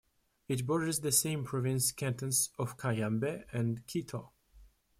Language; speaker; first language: English; non-native, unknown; Russian